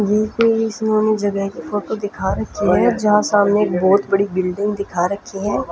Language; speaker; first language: Hindi; non-native, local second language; Punjabi